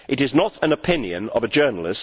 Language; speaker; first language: English; native; English